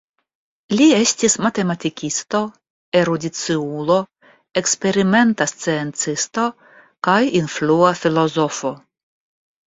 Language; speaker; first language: Esperanto; non-native, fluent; Russian